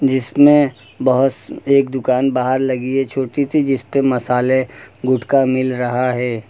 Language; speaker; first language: Hindi; native; Hindi